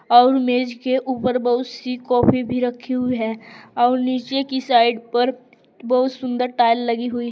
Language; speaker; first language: Hindi; native; Hindi